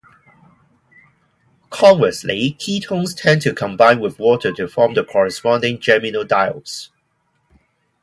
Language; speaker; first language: English; non-native, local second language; Cantonese